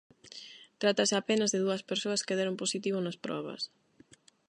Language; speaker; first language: Galician; non-native, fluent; Spanish